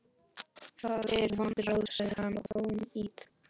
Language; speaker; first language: Icelandic; non-native, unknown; Polish